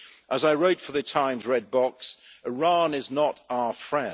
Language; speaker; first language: English; native; English